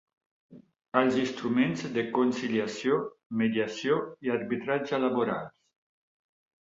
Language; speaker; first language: Catalan; non-native, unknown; Italian